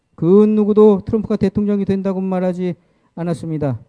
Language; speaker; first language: Korean; native; Korean